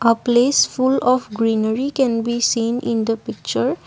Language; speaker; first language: English; non-native, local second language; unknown